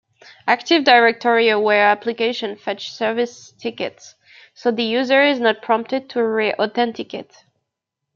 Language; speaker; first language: English; native; English